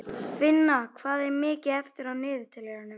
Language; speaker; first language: Icelandic; native; Icelandic